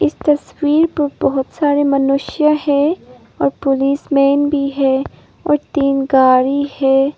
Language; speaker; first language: Hindi; non-native, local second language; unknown